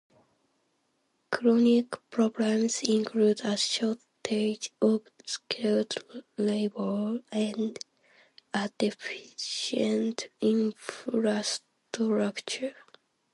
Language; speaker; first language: English; non-native, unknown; Japanese